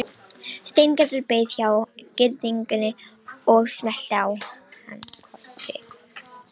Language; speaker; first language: Icelandic; non-native, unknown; Romanian